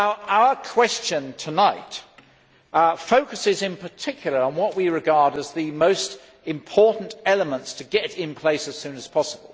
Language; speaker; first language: English; native; English